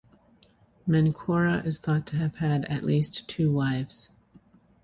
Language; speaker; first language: English; native; English